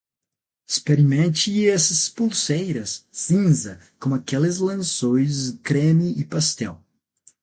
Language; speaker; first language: Portuguese; non-native, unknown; Spanish